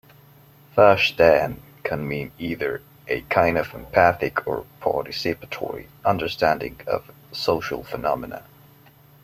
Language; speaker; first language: English; non-native, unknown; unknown